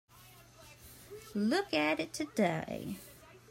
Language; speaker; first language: English; native; English